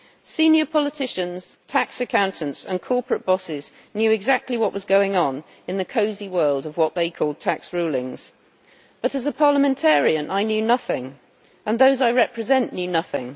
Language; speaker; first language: English; native; English